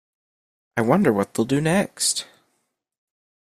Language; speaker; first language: English; native; English